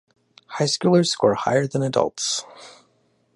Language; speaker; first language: English; native; English